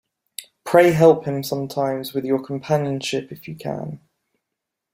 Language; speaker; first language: English; native; English